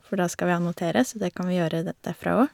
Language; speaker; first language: Norwegian; native; Norwegian